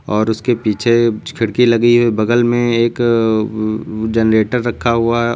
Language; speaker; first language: Hindi; native; Hindi